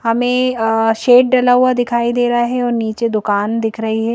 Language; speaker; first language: Hindi; native; Hindi